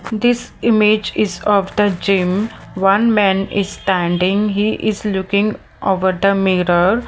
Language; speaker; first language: English; non-native, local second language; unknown